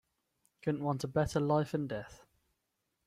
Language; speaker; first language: English; native; English